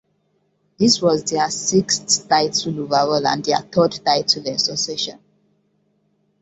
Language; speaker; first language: English; non-native, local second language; Hausa